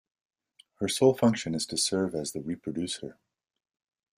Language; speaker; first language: English; native; English